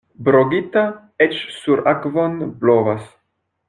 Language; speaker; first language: Esperanto; non-native, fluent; French